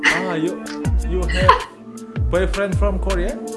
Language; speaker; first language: English; non-native, learner; Indonesian